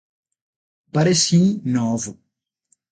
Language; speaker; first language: Portuguese; non-native, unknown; Spanish